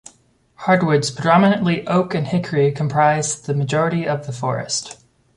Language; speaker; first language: English; native; English